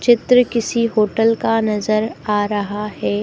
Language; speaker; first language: Hindi; native; Hindi